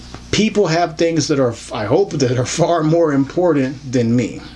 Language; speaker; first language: English; native; English